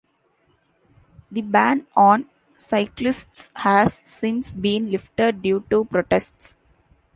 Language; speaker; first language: English; non-native, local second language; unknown